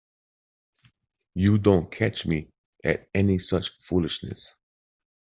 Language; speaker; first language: English; native; English